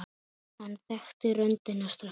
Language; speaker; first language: Icelandic; native; Icelandic